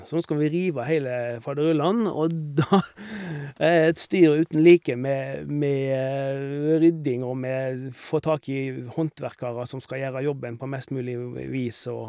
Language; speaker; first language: Norwegian; native; Norwegian